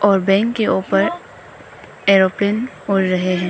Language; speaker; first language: Hindi; non-native, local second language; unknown